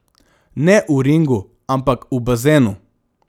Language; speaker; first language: Slovenian; non-native, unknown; Macedonian